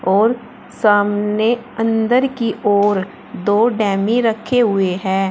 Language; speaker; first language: Hindi; native; Hindi